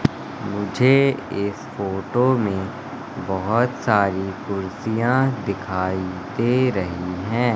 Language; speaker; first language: Hindi; native; Hindi